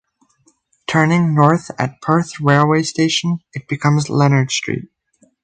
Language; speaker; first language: English; native; English